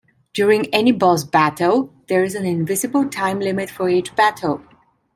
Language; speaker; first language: English; non-native, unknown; Italian